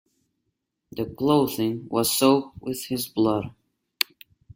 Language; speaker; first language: English; non-native, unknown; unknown